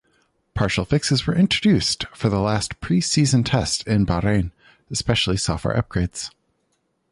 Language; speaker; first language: English; native; English